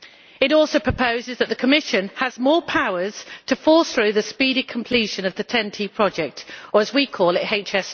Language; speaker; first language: English; native; English